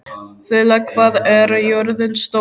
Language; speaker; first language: Icelandic; native; Icelandic